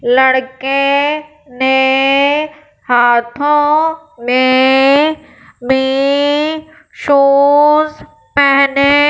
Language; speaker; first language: Hindi; non-native, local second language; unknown